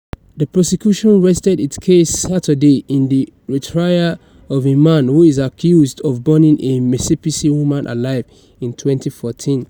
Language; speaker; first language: English; non-native, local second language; Yoruba